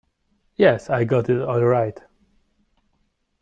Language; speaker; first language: English; non-native, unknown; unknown